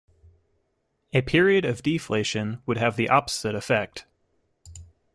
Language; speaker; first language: English; native; English